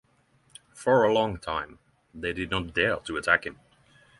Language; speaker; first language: English; non-native, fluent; Norwegian